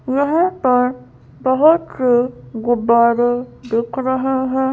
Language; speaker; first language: Hindi; native; Hindi